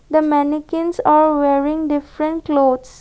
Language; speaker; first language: English; non-native, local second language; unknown